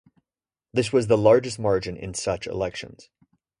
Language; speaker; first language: English; native; English